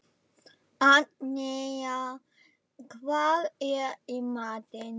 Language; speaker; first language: Icelandic; non-native, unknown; German